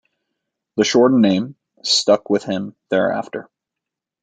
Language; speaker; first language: English; native; English